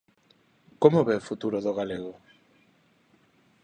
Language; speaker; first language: Galician; non-native, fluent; Spanish